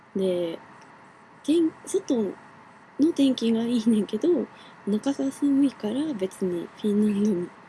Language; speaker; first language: Japanese; non-native, fluent; Finnish